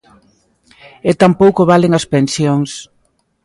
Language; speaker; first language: Galician; native; Galician